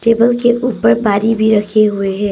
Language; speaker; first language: Hindi; non-native, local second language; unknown